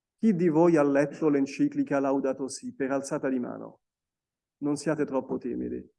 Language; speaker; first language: Italian; non-native, fluent; French